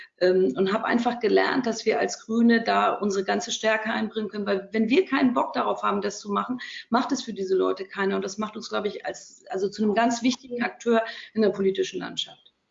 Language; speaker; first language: German; native; German